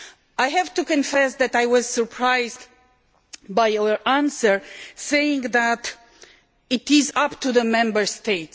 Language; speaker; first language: English; non-native, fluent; Romanian